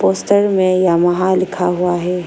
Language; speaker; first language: Hindi; non-native, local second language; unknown